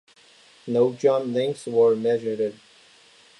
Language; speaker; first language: English; non-native, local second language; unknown